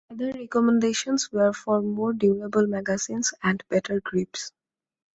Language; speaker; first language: English; non-native, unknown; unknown